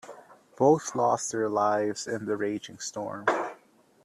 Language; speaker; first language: English; native; English